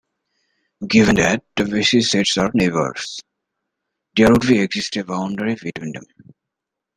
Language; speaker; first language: English; native; English